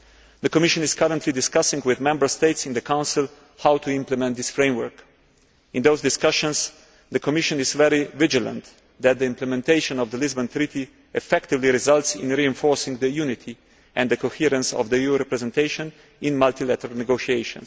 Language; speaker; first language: English; non-native, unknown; Slovenian